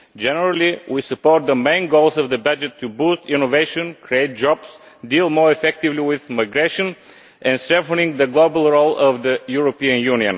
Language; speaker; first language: English; non-native, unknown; Bulgarian